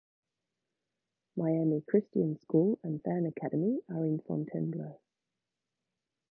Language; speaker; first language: English; native; English